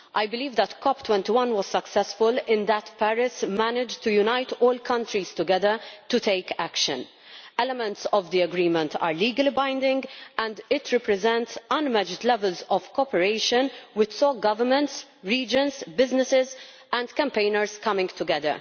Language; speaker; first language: English; non-native, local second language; Maltese